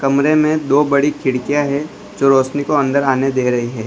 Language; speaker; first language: Hindi; non-native, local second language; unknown